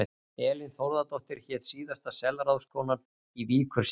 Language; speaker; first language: Icelandic; native; Icelandic